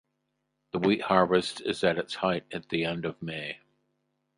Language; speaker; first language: English; native; English